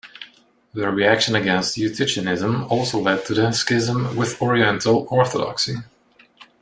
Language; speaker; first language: English; non-native, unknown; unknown